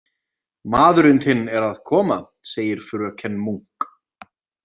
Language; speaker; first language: Icelandic; native; Icelandic